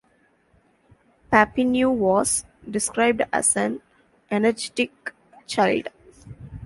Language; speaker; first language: English; non-native, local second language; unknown